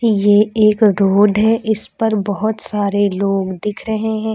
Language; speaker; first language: Hindi; native; Hindi